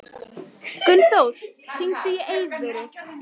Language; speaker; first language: Icelandic; native; Icelandic